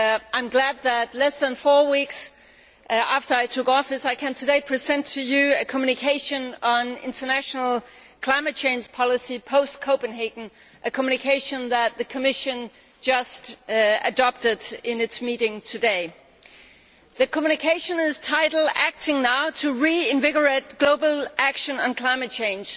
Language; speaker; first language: English; non-native, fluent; Danish